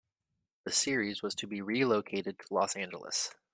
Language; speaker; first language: English; native; English